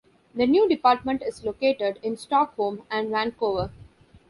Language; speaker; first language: English; non-native, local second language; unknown